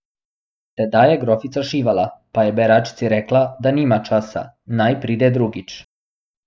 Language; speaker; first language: Slovenian; non-native, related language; Bosnian